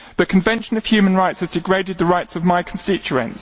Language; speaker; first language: English; native; English